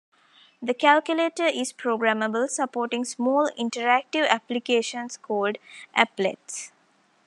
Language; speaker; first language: English; non-native, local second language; Tamil